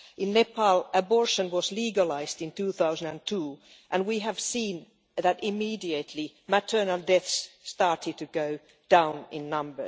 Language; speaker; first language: English; non-native, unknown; Finnish